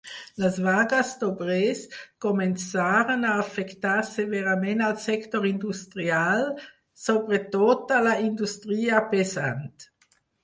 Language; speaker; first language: Catalan; non-native, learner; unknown